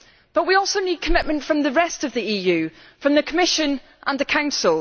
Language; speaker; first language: English; native; English